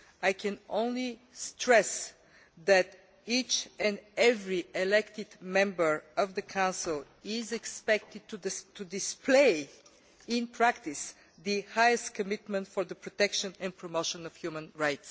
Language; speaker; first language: English; non-native, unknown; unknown